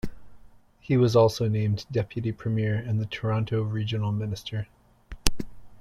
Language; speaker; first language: English; native; English